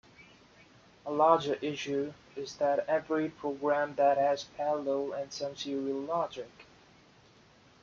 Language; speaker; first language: English; native; English